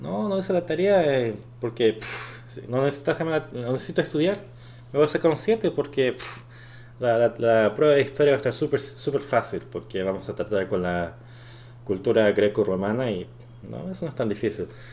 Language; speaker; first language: Spanish; early bilingual, other home language; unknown